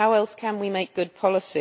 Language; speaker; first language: English; native; English